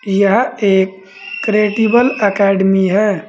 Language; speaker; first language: Hindi; native; Hindi